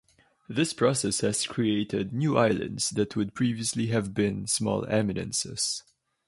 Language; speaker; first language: English; non-native, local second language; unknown